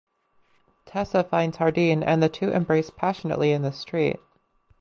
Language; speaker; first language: English; native; English